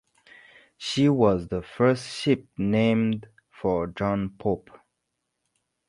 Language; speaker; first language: English; non-native, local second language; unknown